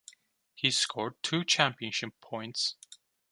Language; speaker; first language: English; non-native, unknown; Turkish